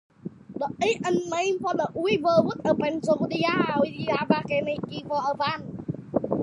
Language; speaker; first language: English; non-native, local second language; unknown